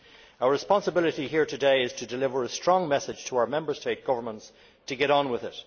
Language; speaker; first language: English; native; English